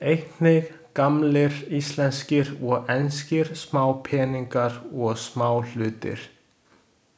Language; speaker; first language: Icelandic; non-native, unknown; Chinese